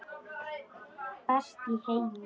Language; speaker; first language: Icelandic; non-native, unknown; Polish